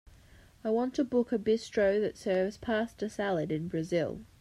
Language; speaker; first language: English; native; English